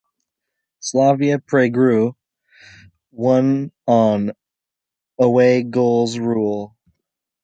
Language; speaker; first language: English; native; English